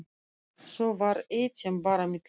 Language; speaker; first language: Icelandic; non-native, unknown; Russian